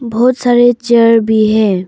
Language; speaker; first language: Hindi; early bilingual, other home language; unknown